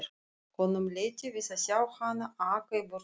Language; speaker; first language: Icelandic; non-native, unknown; Russian